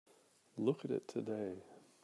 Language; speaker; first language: English; native; English